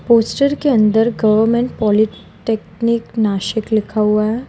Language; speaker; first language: Hindi; non-native, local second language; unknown